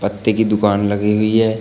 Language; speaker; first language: Hindi; native; Hindi